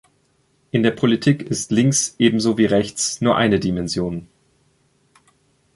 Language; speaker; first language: German; native; German